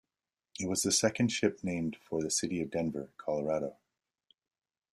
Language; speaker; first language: English; native; English